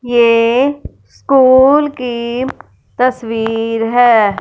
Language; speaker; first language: Hindi; non-native, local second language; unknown